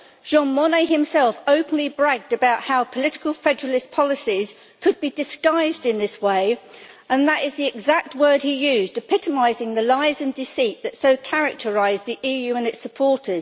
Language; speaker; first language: English; native; English